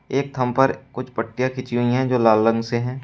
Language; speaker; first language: Hindi; native; Hindi